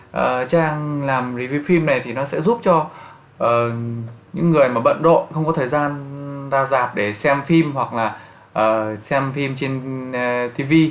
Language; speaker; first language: Vietnamese; native; Vietnamese